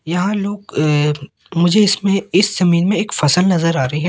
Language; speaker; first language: Hindi; native; Hindi